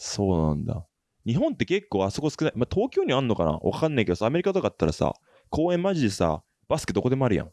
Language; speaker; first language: Japanese; native; Japanese